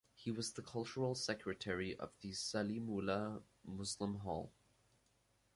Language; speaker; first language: English; native; English